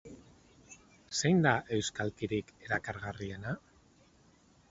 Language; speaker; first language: Basque; non-native, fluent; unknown